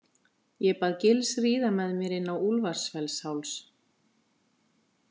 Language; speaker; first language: Icelandic; native; Icelandic